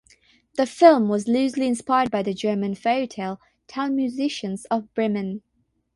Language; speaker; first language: English; non-native, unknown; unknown